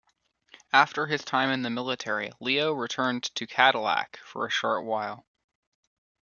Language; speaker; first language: English; native; English